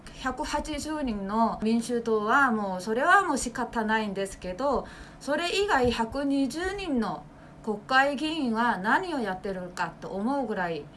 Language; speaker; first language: Japanese; non-native, fluent; Korean